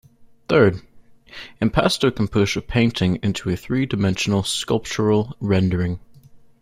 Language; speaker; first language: English; native; English